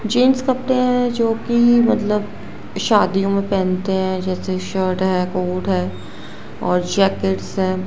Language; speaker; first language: Hindi; non-native, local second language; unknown